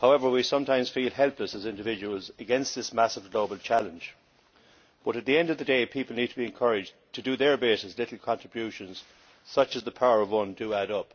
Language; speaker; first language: English; native; English